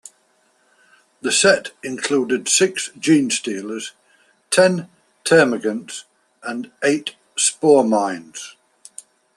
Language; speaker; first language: English; native; English